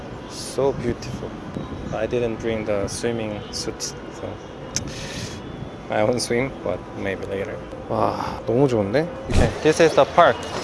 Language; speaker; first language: English; non-native, fluent; Korean